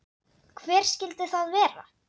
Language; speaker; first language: Icelandic; non-native, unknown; Dutch